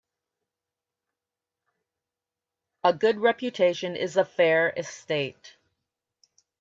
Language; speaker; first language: English; native; English